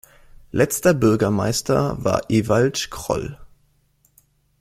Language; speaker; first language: German; native; German